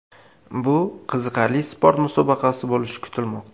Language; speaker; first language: Uzbek; native; Uzbek